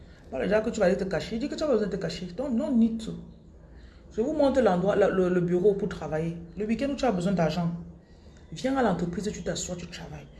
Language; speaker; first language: French; non-native, local second language; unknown